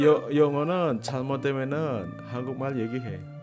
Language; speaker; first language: Korean; non-native, learner; Indonesian